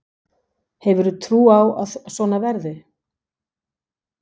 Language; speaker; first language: Icelandic; non-native, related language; Danish